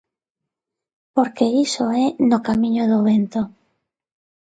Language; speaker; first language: Galician; non-native, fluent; Spanish